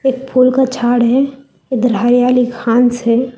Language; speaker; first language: Hindi; non-native, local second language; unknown